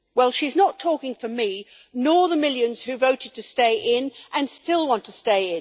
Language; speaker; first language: English; native; English